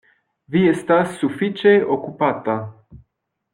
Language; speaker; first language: Esperanto; non-native, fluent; French